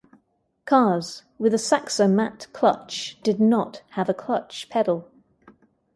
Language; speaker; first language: English; native; English